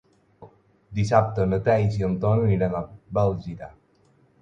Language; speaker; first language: Catalan; non-native, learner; Spanish